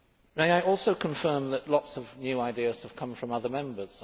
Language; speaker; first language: English; native; English